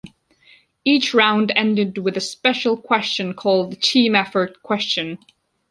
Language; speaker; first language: English; non-native, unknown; Georgian